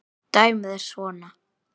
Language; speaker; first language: Icelandic; native; Icelandic